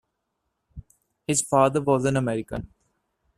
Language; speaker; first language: English; non-native, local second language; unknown